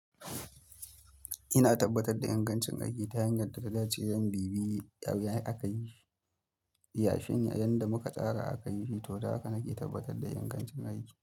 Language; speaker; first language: Hausa; native; Hausa